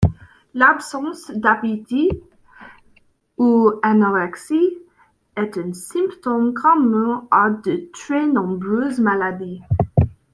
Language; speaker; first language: French; non-native, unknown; English